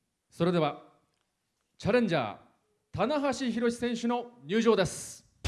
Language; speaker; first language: Japanese; native; Japanese